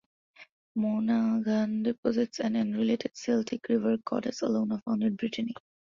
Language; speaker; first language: English; non-native, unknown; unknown